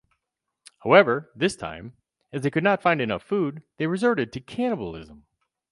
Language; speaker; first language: English; native; English